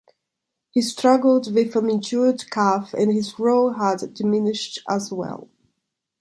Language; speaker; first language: English; non-native, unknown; Portuguese